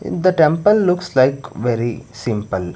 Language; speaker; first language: English; non-native, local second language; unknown